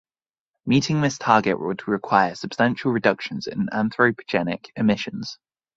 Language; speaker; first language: English; native; English